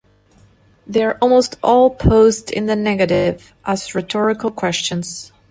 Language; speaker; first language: English; non-native, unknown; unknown